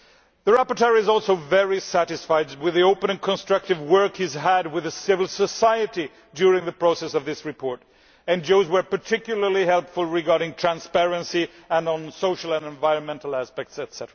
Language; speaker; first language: English; non-native, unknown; Swedish